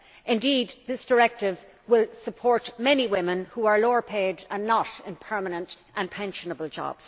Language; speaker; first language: English; native; English